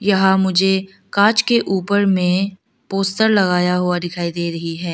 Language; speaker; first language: Hindi; early bilingual, other home language; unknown